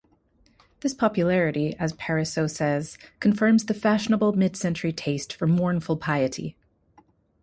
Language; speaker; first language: English; native; English